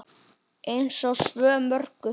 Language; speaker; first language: Icelandic; native; Icelandic